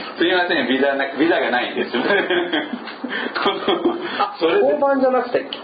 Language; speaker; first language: Japanese; non-native, fluent; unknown